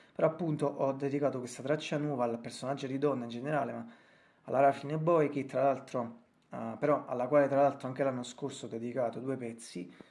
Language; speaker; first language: Italian; native; Italian